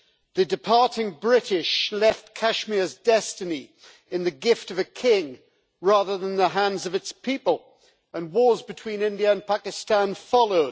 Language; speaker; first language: English; native; English